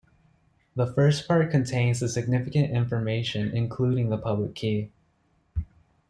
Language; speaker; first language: English; native; English